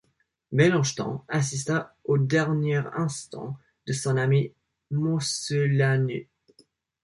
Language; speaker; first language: French; non-native, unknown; English